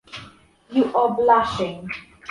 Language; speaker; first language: English; non-native, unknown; Polish